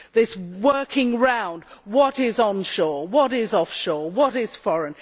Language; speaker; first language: English; native; English